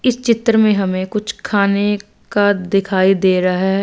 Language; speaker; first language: Hindi; non-native, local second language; Punjabi